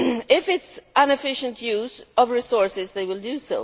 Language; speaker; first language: English; non-native, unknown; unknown